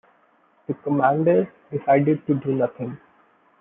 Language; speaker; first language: English; non-native, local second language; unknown